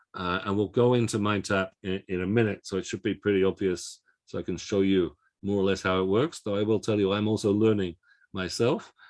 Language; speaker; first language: English; native; English